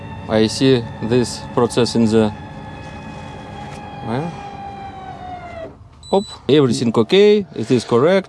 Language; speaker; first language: English; non-native, learner; Russian